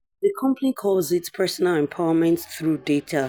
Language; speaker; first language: English; non-native, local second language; Yoruba